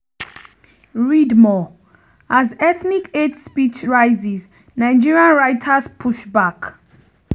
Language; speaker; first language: English; non-native, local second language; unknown